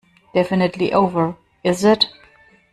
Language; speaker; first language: English; non-native, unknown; German